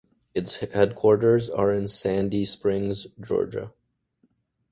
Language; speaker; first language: English; native; English